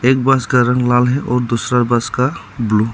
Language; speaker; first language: Hindi; non-native, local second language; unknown